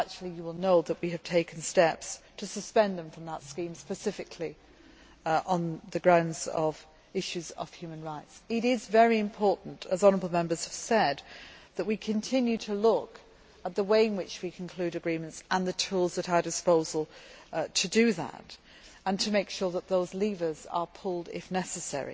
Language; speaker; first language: English; native; English